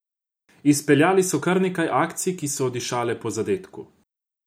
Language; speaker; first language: Slovenian; non-native, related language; Croatian